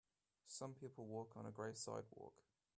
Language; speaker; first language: English; native; English